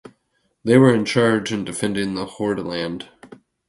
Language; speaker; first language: English; native; English